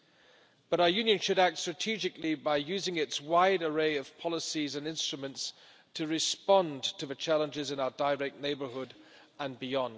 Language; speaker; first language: English; non-native, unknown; German